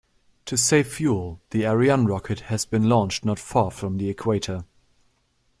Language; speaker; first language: English; non-native, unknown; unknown